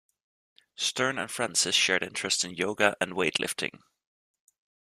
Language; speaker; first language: English; native; English